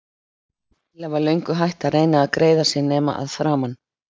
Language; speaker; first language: Icelandic; native; Icelandic